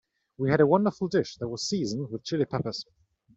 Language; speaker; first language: English; native; English